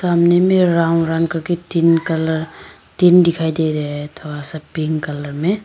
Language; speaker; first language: Hindi; non-native, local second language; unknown